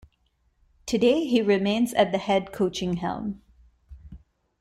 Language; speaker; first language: English; non-native, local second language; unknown